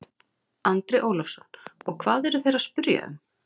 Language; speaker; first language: Icelandic; native; Icelandic